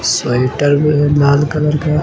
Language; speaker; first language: Hindi; native; Hindi